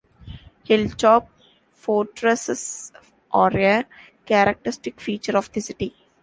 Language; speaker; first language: English; non-native, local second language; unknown